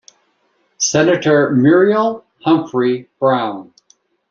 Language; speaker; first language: English; native; English